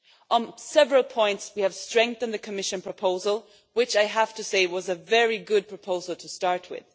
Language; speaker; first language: English; non-native, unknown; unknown